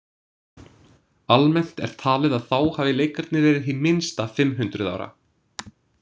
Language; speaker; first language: Icelandic; non-native, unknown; English